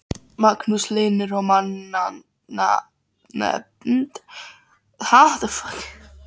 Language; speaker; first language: Icelandic; non-native, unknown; Polish